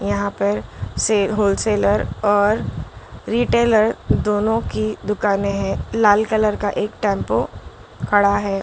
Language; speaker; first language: Hindi; non-native, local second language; Gujarati